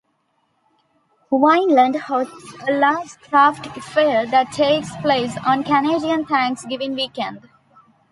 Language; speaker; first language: English; non-native, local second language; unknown